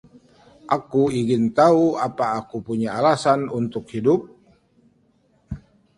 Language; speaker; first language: Indonesian; native; Indonesian